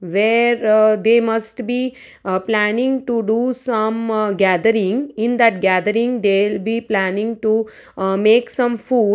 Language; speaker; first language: English; non-native, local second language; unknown